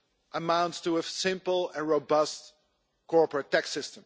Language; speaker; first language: English; non-native, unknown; Dutch